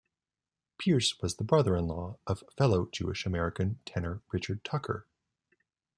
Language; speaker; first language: English; native; English